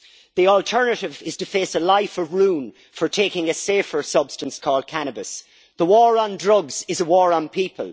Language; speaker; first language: English; native; English